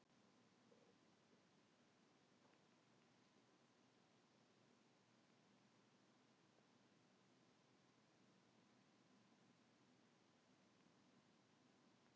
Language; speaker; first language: Icelandic; native; Icelandic